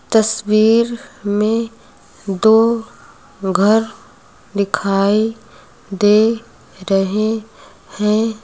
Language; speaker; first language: Hindi; native; Hindi